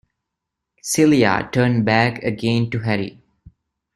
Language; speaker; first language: English; non-native, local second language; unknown